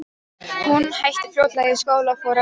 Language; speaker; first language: Icelandic; non-native, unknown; Polish